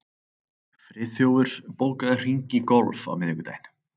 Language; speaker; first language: Icelandic; native; Icelandic